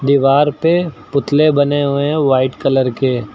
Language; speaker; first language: Hindi; native; Hindi